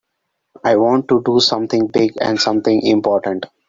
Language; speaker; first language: English; non-native, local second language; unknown